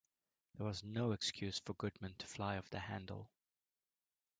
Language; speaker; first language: English; native; English